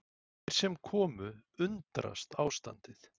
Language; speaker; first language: Icelandic; native; Icelandic